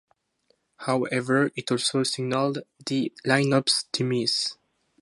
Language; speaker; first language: English; non-native, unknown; French